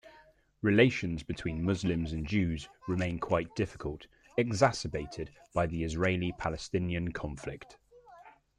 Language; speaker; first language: English; native; English